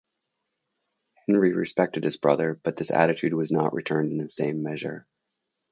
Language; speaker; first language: English; native; English